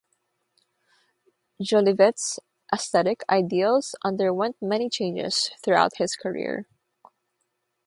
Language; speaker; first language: English; non-native, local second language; Filipino